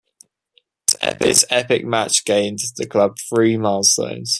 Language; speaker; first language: English; native; English